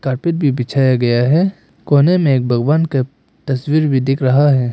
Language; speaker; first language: Hindi; non-native, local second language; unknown